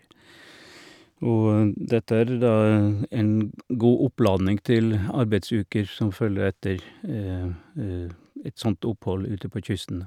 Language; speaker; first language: Norwegian; native; Norwegian